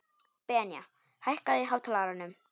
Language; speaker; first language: Icelandic; non-native, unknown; Polish